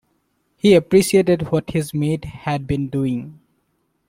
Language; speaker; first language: English; non-native, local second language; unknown